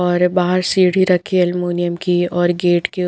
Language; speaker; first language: Hindi; non-native, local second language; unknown